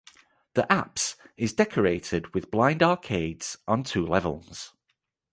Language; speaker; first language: English; native; English